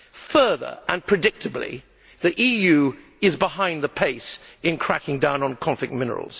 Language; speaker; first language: English; native; English